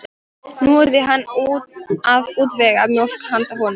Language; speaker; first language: Icelandic; non-native, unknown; Polish